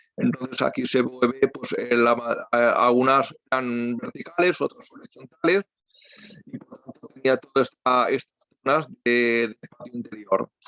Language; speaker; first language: Spanish; native; Spanish